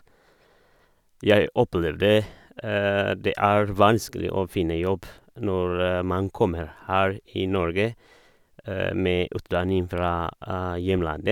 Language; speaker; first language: Norwegian; non-native, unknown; Oromo